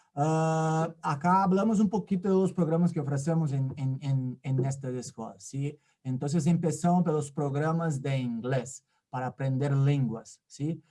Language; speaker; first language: Spanish; non-native, related language; Portuguese